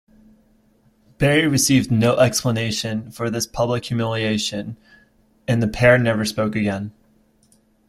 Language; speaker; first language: English; native; English